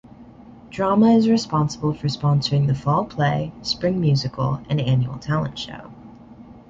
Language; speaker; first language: English; native; English